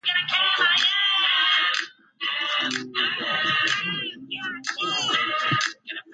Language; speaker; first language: English; native; English